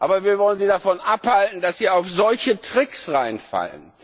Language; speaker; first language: German; non-native, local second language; Luxembourgish